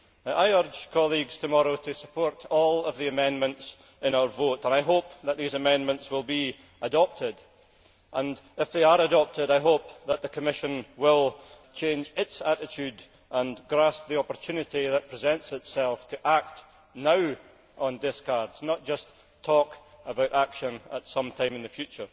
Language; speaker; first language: English; native; English